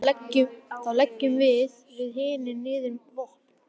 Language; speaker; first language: Icelandic; native; Icelandic